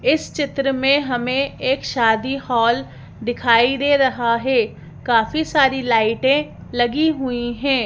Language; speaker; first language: Hindi; native; Hindi